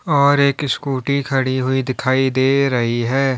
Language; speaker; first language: Hindi; native; Hindi